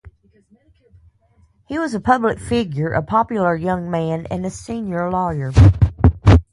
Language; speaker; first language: English; native; English